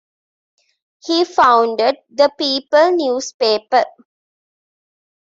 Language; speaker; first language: English; non-native, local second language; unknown